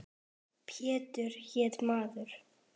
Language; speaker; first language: Icelandic; native; Icelandic